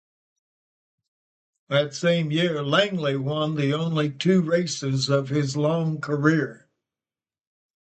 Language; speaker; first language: English; native; English